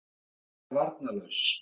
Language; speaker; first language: Icelandic; native; Icelandic